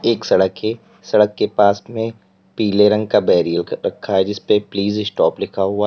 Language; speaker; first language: Hindi; native; Hindi